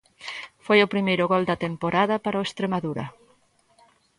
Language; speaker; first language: Galician; native; Galician